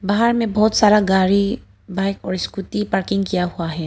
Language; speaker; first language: Hindi; non-native, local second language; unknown